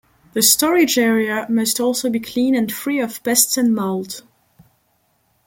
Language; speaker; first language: English; non-native, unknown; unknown